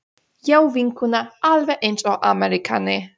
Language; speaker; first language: Icelandic; non-native, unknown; Polish